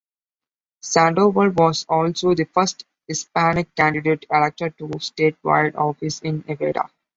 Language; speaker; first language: English; non-native, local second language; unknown